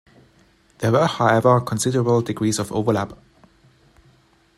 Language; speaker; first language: English; non-native, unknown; German